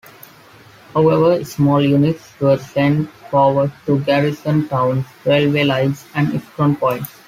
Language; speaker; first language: English; non-native, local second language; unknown